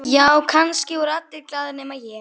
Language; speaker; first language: Icelandic; native; Icelandic